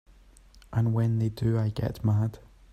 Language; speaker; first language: English; native; English